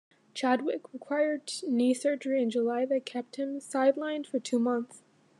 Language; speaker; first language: English; native; English